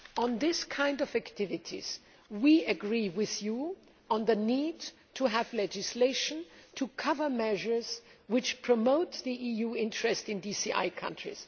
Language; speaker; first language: English; non-native, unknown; German